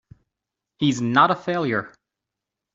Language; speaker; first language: English; native; English